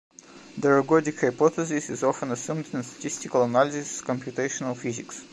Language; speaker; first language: English; non-native, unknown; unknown